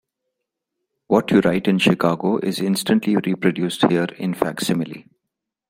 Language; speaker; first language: English; non-native, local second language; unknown